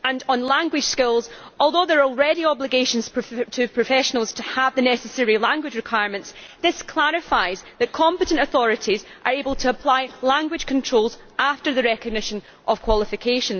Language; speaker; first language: English; native; English